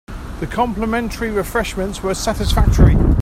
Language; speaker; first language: English; native; English